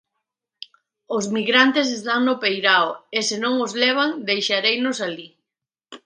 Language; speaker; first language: Galician; native; Galician